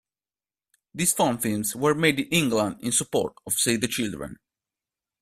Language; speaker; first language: English; non-native, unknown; Italian